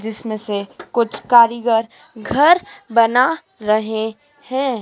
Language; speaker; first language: Hindi; native; Hindi